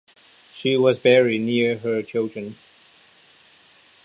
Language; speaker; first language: English; non-native, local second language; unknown